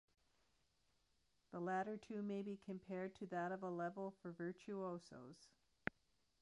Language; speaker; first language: English; native; English